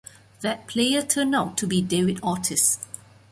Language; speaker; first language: English; non-native, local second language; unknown